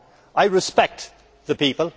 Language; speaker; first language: English; native; English